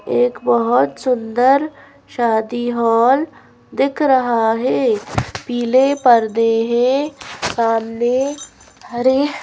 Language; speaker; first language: Hindi; native; Hindi